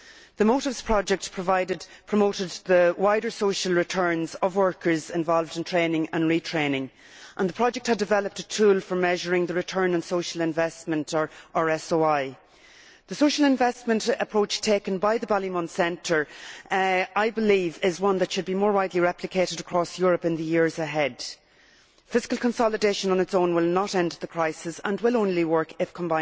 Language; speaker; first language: English; native; English